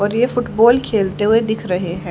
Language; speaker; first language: Hindi; native; Hindi